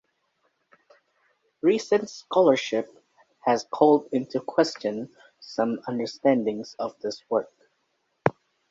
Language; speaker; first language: English; native; English